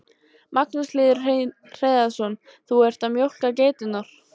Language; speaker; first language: Icelandic; native; Icelandic